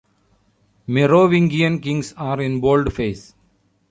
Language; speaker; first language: English; non-native, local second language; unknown